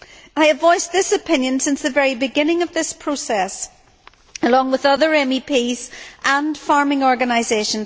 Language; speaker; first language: English; native; English